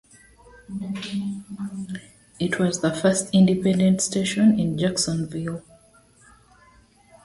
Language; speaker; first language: English; non-native, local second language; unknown